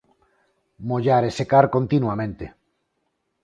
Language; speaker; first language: Galician; non-native, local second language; Spanish